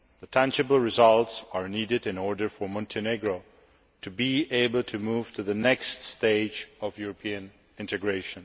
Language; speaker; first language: English; non-native, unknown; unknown